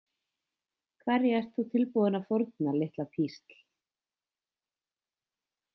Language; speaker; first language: Icelandic; native; Icelandic